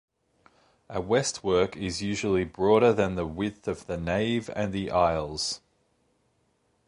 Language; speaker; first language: English; native; English